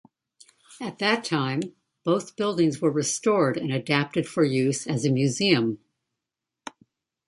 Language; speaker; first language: English; native; English